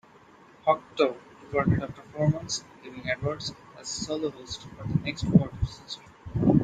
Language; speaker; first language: English; non-native, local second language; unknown